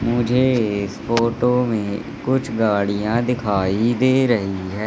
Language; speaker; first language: Hindi; native; Hindi